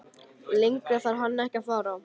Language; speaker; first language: Icelandic; native; Icelandic